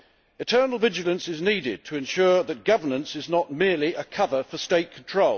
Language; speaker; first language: English; native; English